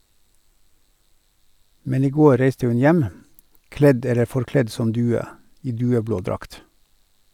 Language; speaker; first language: Norwegian; native; Norwegian